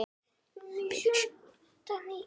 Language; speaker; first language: Icelandic; non-native, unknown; German